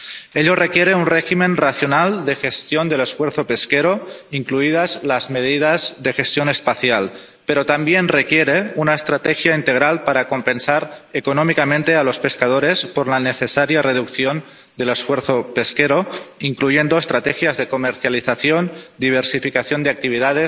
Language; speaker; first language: Spanish; non-native, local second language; Catalan